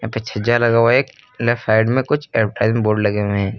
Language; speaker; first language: Hindi; native; Hindi